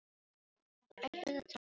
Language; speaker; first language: Icelandic; non-native, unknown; Filipino